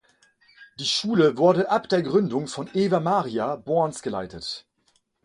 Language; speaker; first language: German; non-native, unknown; French